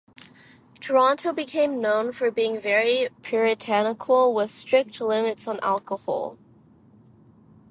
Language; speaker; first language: English; non-native, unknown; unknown